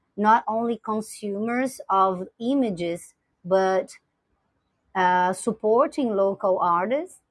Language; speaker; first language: English; non-native, fluent; Portuguese